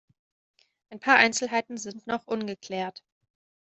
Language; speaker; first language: German; native; German